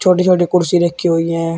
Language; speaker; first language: Hindi; native; Hindi